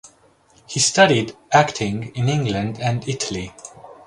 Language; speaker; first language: English; native; English